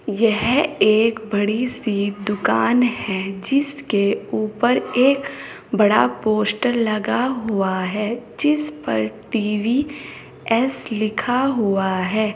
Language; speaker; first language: Hindi; native; Hindi